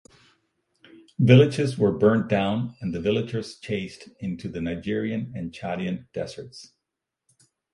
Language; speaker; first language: English; native; English